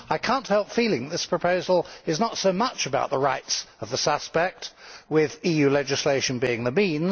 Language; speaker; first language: English; native; English